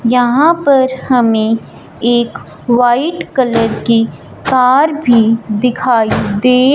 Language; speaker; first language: Hindi; non-native, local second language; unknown